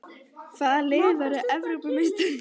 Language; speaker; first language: Icelandic; native; Icelandic